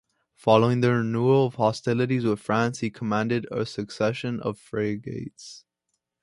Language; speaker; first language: English; native; English